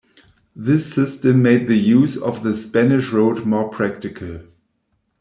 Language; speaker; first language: English; non-native, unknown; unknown